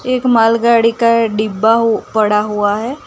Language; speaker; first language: Hindi; non-native, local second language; Gujarati